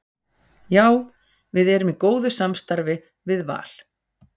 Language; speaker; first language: Icelandic; native; Icelandic